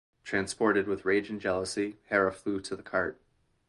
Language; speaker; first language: English; native; English